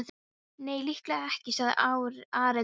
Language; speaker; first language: Icelandic; non-native, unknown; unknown